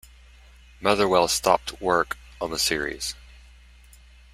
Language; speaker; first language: English; native; English